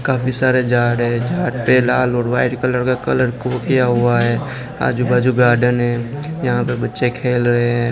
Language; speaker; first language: Hindi; non-native, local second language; Gujarati